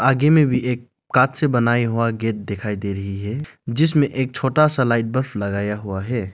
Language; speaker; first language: Hindi; non-native, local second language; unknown